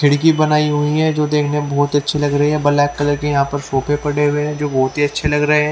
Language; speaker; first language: Hindi; native; Hindi